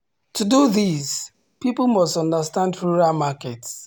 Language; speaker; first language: English; non-native, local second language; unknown